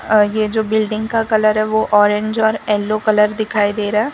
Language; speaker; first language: Hindi; non-native, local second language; Gujarati